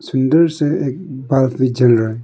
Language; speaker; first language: Hindi; early bilingual, other home language; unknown